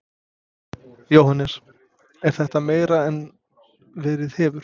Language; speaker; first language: Icelandic; non-native, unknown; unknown